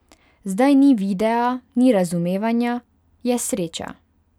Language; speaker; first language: Slovenian; non-native, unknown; Hungarian